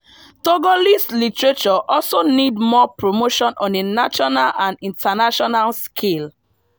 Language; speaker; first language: English; non-native, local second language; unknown